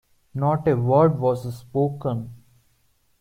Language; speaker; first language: English; non-native, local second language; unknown